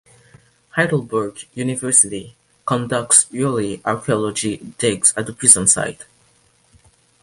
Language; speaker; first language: English; non-native, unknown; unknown